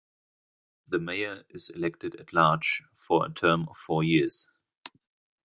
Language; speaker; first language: English; non-native, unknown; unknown